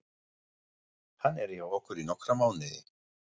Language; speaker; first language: Icelandic; non-native, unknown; German